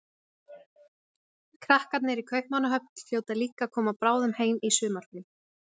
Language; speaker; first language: Icelandic; native; Icelandic